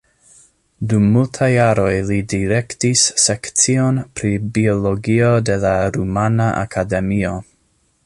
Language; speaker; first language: Esperanto; non-native, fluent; English